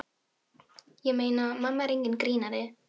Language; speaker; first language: Icelandic; non-native, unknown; Filipino